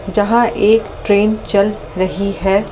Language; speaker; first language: Hindi; native; Hindi